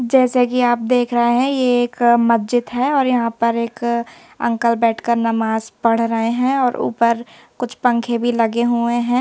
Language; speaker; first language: Hindi; native; Hindi